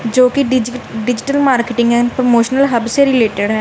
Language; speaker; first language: Hindi; non-native, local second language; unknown